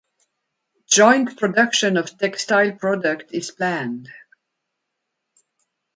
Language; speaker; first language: English; non-native, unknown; French